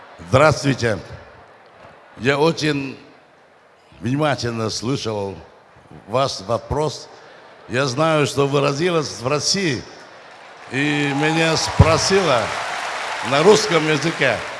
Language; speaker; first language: Russian; non-native, fluent; Vietnamese